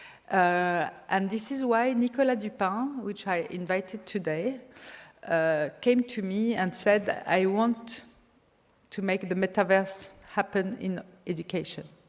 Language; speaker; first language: English; non-native, fluent; French